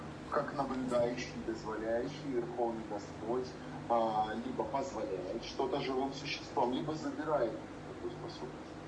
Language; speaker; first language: Russian; native; Russian